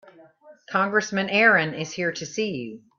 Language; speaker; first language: English; native; English